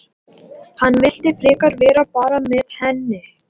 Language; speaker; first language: Icelandic; non-native, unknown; Latvian